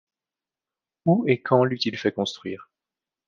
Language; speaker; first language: French; native; French